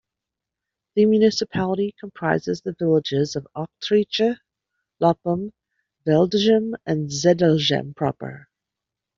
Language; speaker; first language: English; native; English